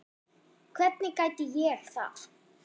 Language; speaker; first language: Icelandic; non-native, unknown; German